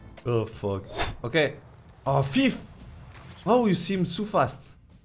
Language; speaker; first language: English; non-native, learner; French